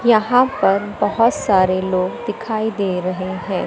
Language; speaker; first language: Hindi; native; Hindi